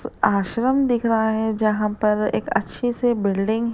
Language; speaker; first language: Hindi; native; Hindi